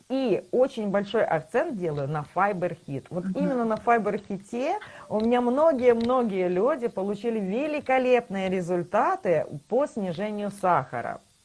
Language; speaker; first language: Russian; native; Russian